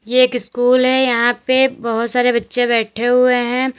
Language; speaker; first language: Hindi; native; Hindi